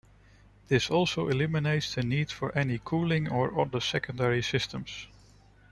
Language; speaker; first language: English; non-native, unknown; Dutch